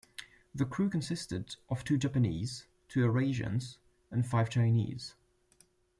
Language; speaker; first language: English; non-native, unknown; French